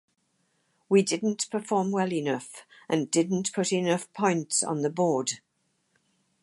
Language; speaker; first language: English; native; English